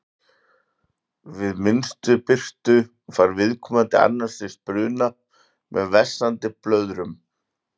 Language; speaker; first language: Icelandic; native; Icelandic